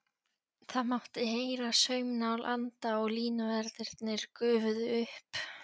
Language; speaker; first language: Icelandic; non-native, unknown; Polish